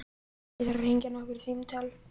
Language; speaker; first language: Icelandic; native; Icelandic